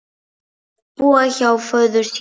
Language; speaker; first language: Icelandic; non-native, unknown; Polish